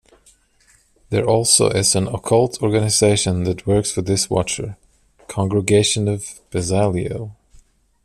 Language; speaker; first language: English; non-native, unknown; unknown